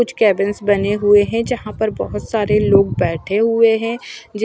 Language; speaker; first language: Hindi; non-native, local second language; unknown